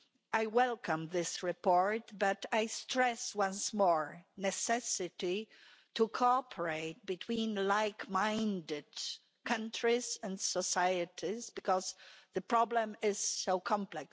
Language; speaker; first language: English; non-native, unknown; Polish